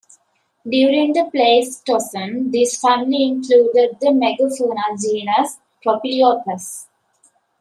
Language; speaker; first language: English; native; English